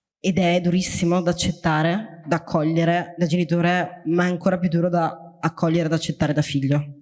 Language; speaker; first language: Italian; early bilingual, other home language; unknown